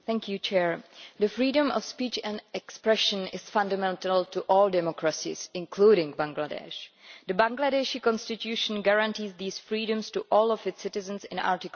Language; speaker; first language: English; non-native, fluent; Czech